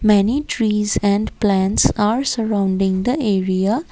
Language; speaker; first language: English; non-native, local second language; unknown